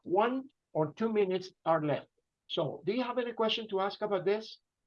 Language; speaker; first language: English; non-native, fluent; Spanish